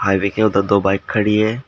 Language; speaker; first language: Hindi; native; Hindi